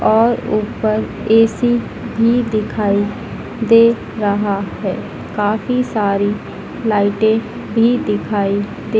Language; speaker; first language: Hindi; native; Hindi